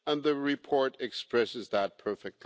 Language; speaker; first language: English; non-native, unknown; German